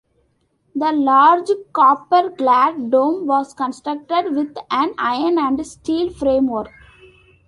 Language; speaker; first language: English; non-native, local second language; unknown